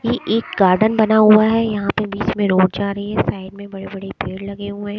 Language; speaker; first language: Hindi; native; Hindi